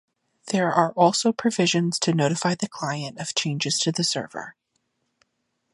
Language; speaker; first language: English; native; English